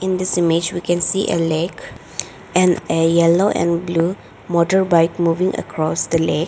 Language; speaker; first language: English; non-native, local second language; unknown